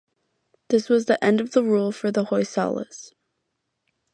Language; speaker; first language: English; native; English